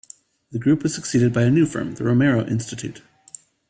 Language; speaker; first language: English; native; English